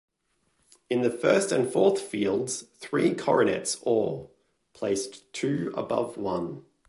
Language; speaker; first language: English; native; English